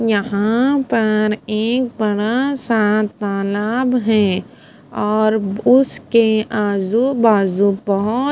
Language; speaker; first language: Hindi; non-native, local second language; Punjabi